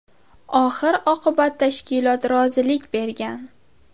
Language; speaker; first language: Uzbek; native; Uzbek